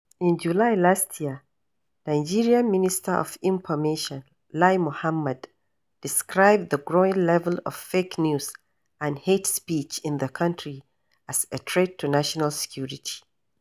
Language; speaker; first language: English; non-native, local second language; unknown